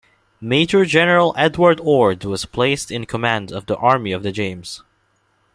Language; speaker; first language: English; non-native, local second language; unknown